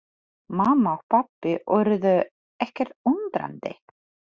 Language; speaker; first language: Icelandic; non-native, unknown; Polish